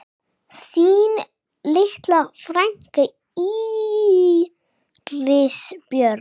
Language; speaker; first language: Icelandic; non-native, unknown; English